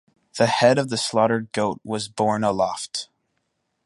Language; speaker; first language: English; native; English